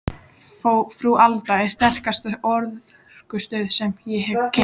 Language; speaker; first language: Icelandic; native; Icelandic